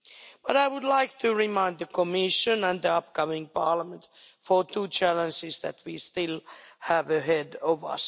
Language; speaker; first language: English; non-native, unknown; Finnish